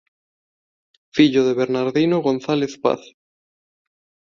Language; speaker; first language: Galician; non-native, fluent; Spanish